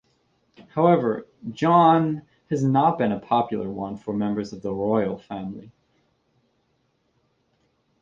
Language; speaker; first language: English; native; English